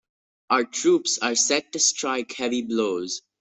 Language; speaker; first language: English; non-native, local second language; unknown